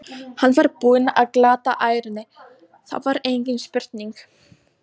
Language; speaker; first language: Icelandic; non-native, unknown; Polish